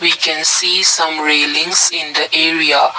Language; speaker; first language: English; non-native, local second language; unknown